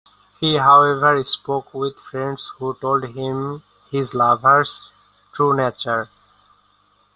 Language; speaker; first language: English; non-native, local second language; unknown